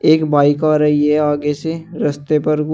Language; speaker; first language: Hindi; native; Hindi